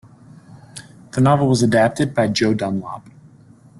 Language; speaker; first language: English; native; English